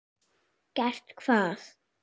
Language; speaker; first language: Icelandic; native; Icelandic